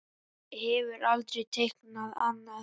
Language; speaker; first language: Icelandic; native; Icelandic